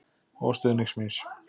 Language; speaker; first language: Icelandic; native; Icelandic